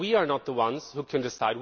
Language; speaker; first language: English; non-native, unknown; Swedish